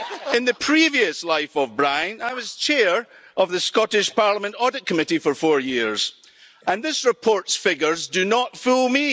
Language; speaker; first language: English; native; English